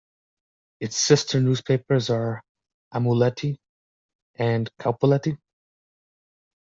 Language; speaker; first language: English; native; English